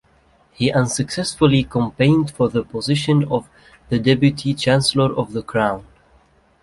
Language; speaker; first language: English; native; English